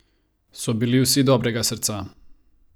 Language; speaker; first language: Slovenian; non-native, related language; Croatian